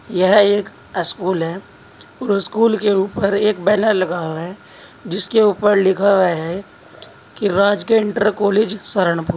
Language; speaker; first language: Hindi; native; Hindi